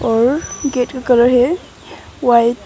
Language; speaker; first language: Hindi; non-native, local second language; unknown